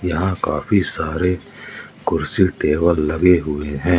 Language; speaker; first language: Hindi; native; Hindi